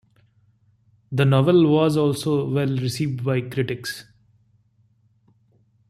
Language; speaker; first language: English; non-native, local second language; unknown